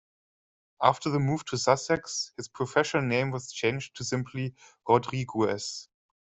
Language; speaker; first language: English; non-native, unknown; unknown